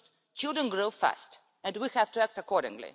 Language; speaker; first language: English; non-native, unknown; Russian